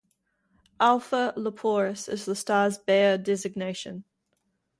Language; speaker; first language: English; native; English